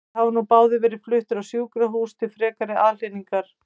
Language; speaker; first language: Icelandic; native; Icelandic